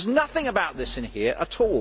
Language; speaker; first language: English; native; English